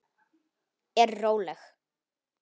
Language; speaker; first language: Icelandic; non-native, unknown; Polish